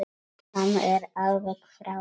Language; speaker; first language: Icelandic; non-native, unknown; Polish